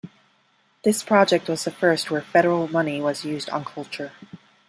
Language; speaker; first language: English; non-native, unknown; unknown